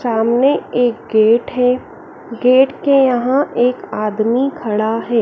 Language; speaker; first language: Hindi; native; Hindi